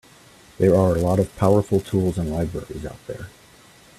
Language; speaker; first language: English; native; English